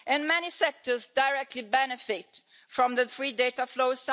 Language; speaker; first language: English; non-native, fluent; Italian